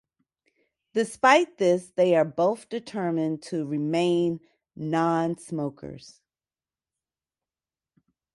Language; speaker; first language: English; native; English